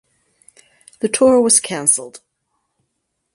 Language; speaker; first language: English; native; English